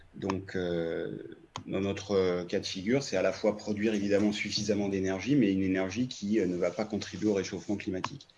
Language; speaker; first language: French; native; French